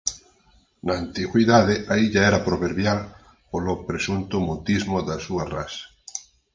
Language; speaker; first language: Galician; native; Galician